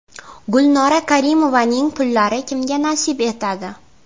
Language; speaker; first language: Uzbek; native; Uzbek